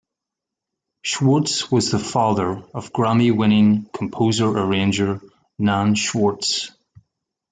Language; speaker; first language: English; native; English